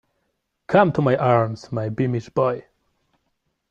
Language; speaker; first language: English; non-native, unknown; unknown